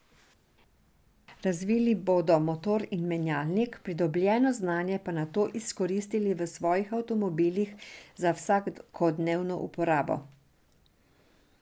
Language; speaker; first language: Slovenian; non-native, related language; Serbian